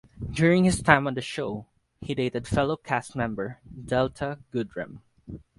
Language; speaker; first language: English; non-native, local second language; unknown